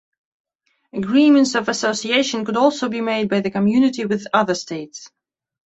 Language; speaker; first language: English; non-native, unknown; Belarusian